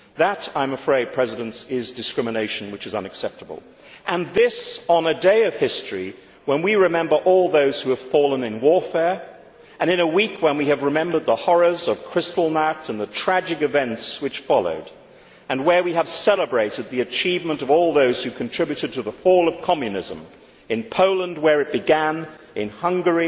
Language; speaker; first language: English; native; English